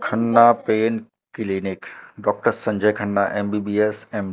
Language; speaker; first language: Hindi; native; Hindi